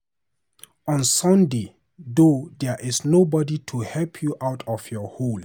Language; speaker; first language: English; non-native, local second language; Hausa